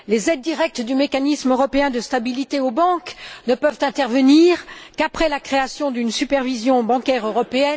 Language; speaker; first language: French; native; French